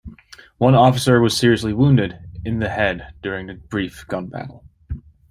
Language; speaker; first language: English; native; English